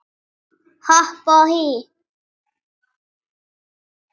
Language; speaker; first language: Icelandic; native; Icelandic